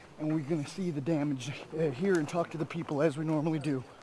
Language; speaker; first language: English; native; English